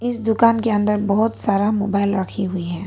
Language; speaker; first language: Hindi; non-native, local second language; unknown